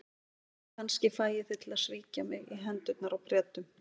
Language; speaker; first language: Icelandic; native; Icelandic